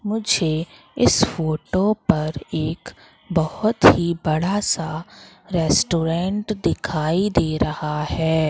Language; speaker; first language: Hindi; native; Hindi